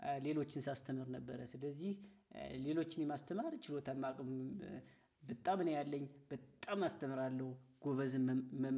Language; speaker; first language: Amharic; native; Amharic